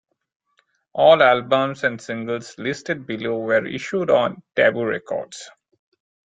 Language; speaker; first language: English; non-native, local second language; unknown